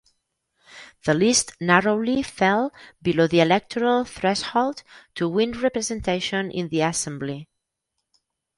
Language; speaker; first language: English; non-native, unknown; Catalan